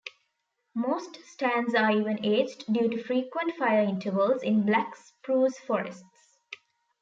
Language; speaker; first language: English; non-native, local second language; Tamil